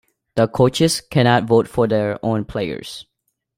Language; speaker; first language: English; non-native, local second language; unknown